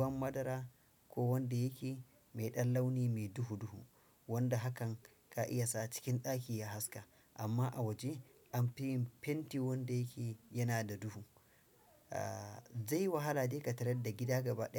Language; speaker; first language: Hausa; non-native, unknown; Fula